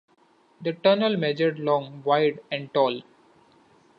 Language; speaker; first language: English; non-native, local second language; Marathi